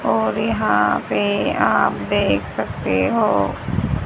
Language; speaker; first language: Hindi; native; Hindi